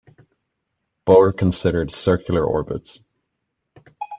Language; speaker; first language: English; native; English